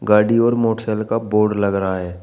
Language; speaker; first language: Hindi; native; Hindi